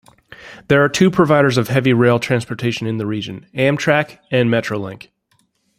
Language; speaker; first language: English; native; English